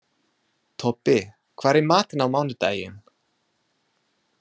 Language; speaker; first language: Icelandic; non-native, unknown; English